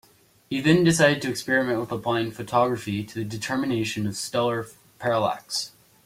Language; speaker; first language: English; native; English